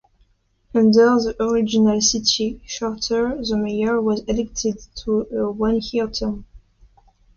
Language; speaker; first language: English; non-native, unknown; French